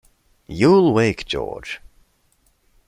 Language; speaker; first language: English; non-native, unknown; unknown